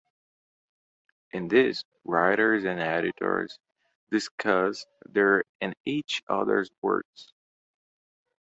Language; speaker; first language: English; non-native, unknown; Portuguese